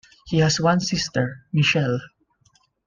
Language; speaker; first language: English; non-native, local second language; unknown